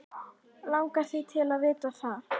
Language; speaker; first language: Icelandic; native; Icelandic